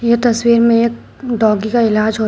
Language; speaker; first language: Hindi; native; Hindi